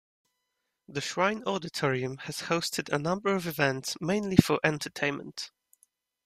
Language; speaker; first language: English; native; English